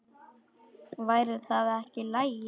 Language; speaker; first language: Icelandic; non-native, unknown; Polish